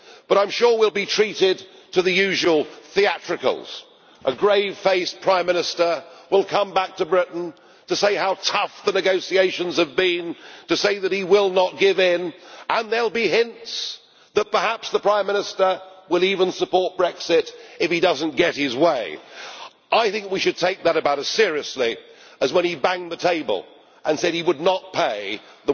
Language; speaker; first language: English; native; English